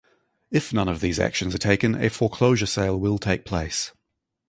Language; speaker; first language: English; native; English